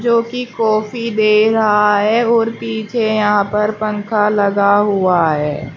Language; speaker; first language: Hindi; native; Hindi